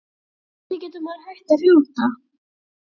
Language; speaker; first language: Icelandic; native; Icelandic